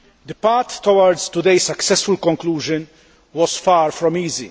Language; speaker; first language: English; non-native, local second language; Maltese